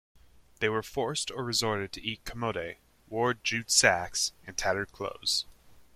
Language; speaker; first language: English; native; English